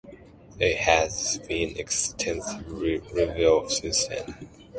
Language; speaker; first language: English; non-native, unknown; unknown